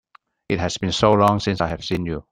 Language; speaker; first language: English; non-native, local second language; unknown